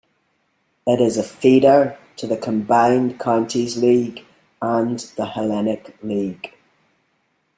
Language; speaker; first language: English; native; English